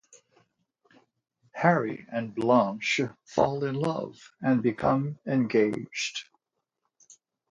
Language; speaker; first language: English; native; English